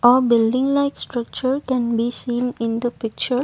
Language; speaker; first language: English; non-native, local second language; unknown